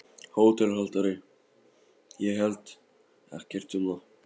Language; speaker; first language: Icelandic; non-native, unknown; Polish